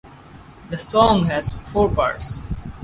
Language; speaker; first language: English; native; English